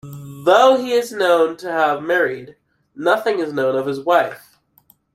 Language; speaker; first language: English; native; English